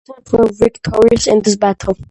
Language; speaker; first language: English; non-native, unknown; Georgian